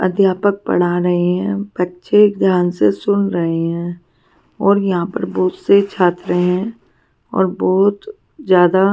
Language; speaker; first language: Hindi; non-native, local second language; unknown